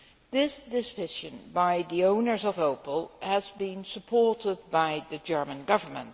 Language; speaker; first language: English; non-native, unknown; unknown